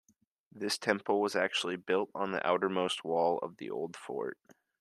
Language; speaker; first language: English; native; English